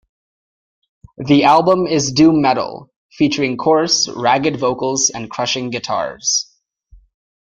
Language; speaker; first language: English; native; English